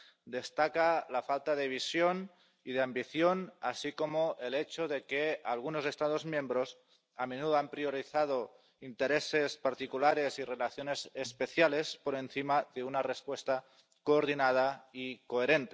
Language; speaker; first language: Spanish; non-native, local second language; Catalan